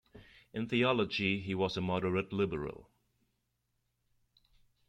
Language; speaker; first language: English; non-native, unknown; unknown